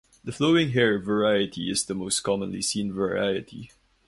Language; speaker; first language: English; non-native, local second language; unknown